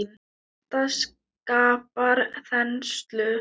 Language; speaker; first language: Icelandic; non-native, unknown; Thai